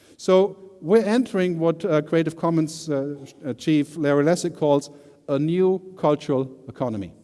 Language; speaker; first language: English; non-native, fluent; German